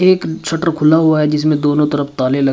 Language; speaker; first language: Hindi; native; Hindi